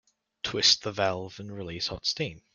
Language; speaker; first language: English; native; English